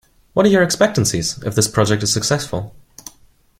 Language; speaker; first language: English; non-native, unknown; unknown